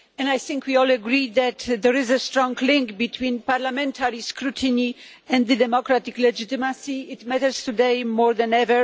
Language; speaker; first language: English; non-native, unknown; Polish